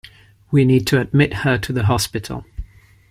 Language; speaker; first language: English; non-native, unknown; Ligurian